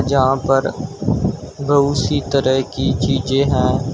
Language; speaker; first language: Hindi; native; Hindi